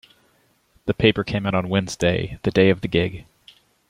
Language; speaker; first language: English; native; English